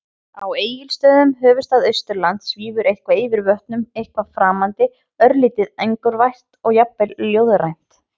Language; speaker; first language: Icelandic; native; Icelandic